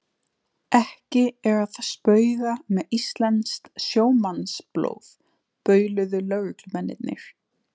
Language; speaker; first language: Icelandic; non-native, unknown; Slovenian